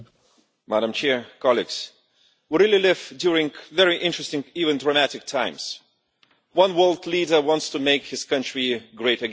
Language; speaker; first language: English; non-native, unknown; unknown